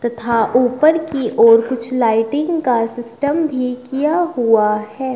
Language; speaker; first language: Hindi; native; Hindi